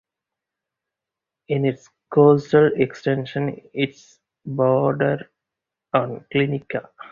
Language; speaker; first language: English; non-native, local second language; Tamil